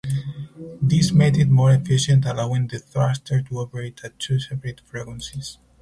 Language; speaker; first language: English; non-native, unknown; Spanish